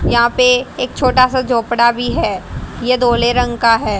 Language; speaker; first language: Hindi; native; Hindi